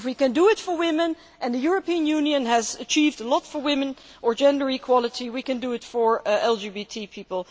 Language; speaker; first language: English; non-native, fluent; Dutch